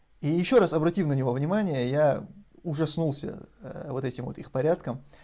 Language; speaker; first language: Russian; non-native, local second language; Chechen